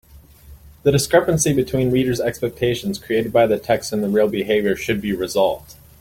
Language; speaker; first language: English; native; English